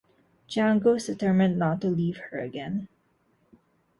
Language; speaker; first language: English; non-native, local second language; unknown